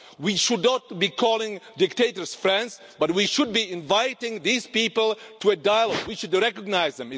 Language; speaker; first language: English; non-native, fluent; Czech